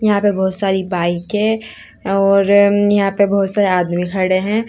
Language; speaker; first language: Hindi; native; Hindi